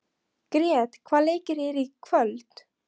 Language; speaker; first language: Icelandic; non-native, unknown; Polish